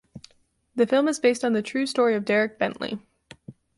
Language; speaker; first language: English; native; English